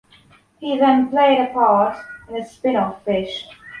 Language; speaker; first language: English; non-native, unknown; Polish